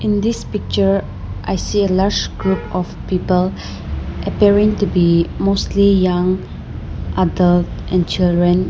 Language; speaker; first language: English; non-native, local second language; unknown